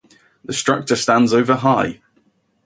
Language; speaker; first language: English; native; English